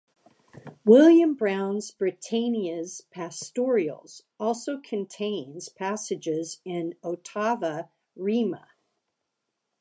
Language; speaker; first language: English; native; English